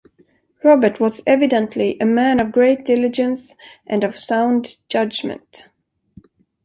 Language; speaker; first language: English; non-native, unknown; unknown